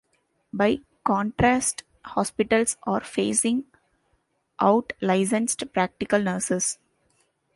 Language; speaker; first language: English; non-native, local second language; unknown